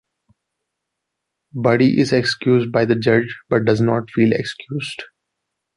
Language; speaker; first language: English; non-native, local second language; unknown